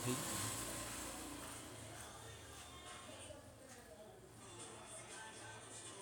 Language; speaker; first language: Hausa; non-native, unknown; Yoruba